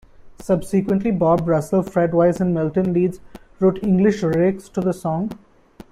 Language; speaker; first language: English; non-native, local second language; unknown